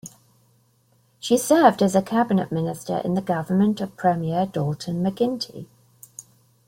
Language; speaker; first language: English; native; English